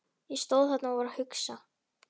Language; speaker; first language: Icelandic; native; Icelandic